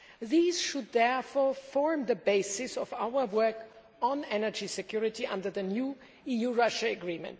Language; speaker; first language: English; non-native, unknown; German